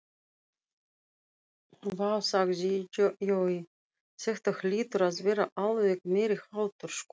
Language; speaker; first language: Icelandic; non-native, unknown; Russian